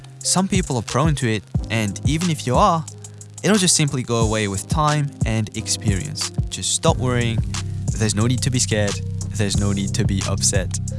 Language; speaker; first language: English; native; English